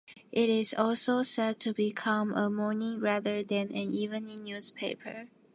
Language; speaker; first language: English; non-native, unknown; Japanese